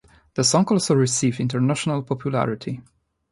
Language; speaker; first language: English; non-native, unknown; Polish